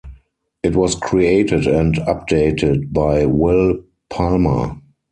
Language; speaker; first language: English; non-native, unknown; German